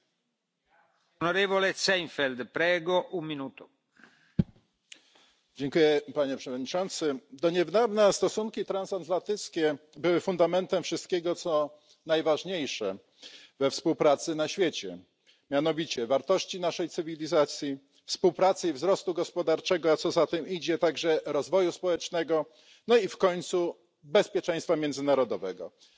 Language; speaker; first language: English; non-native, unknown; Russian